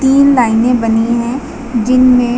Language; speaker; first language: Hindi; native; Hindi